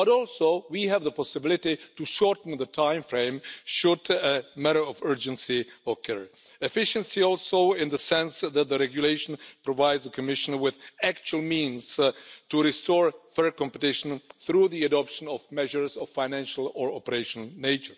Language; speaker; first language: English; non-native, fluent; Czech